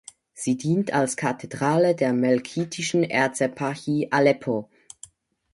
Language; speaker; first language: German; native; German